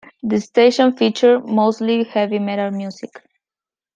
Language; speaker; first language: English; non-native, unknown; Spanish